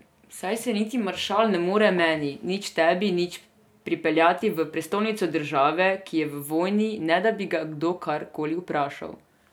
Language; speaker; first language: Slovenian; non-native, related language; Serbian